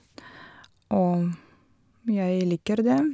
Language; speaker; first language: Norwegian; non-native, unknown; Russian